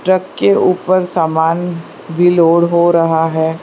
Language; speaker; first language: Hindi; non-native, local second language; Gujarati